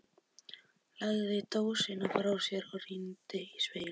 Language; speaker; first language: Icelandic; native; Icelandic